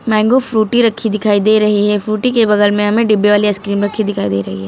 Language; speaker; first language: Hindi; native; Hindi